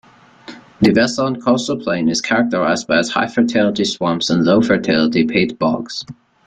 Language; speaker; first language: English; native; English